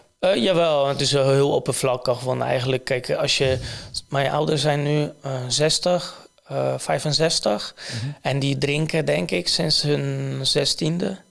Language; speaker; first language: Dutch; non-native, fluent; Polish